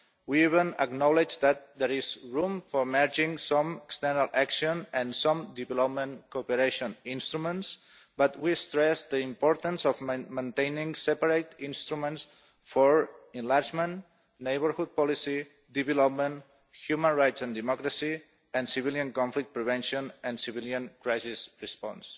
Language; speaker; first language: English; non-native, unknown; Catalan